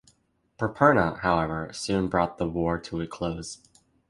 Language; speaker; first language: English; native; English